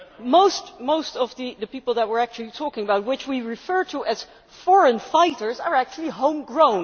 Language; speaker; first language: English; non-native, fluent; Dutch